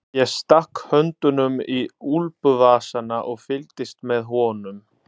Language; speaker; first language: Icelandic; non-native, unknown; Italian